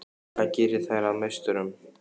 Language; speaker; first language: Icelandic; native; Icelandic